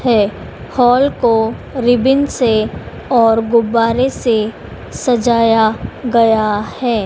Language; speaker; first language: Hindi; native; Hindi